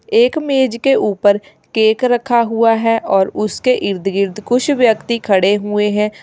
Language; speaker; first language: Hindi; native; Hindi